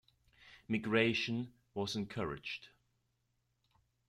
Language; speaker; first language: English; non-native, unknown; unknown